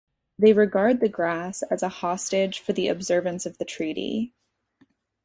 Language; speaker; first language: English; native; English